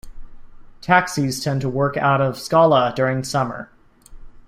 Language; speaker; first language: English; native; English